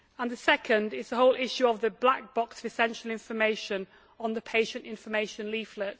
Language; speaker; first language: English; native; English